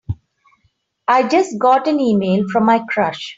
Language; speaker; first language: English; non-native, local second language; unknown